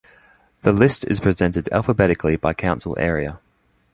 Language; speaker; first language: English; native; English